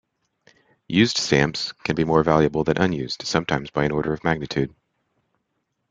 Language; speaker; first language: English; native; English